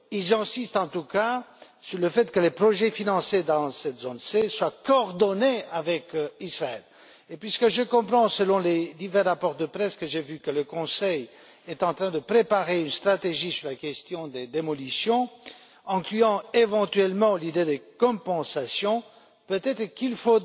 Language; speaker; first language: French; non-native, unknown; Romanian